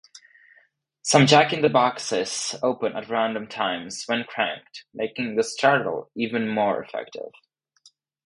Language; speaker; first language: English; non-native, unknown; Czech